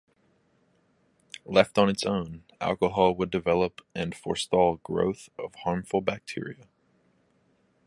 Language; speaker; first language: English; native; English